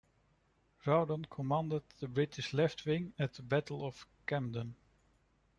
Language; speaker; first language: English; non-native, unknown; Dutch